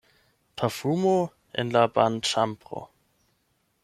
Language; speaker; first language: Esperanto; non-native, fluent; German